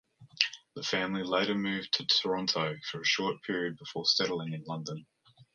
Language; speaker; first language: English; native; English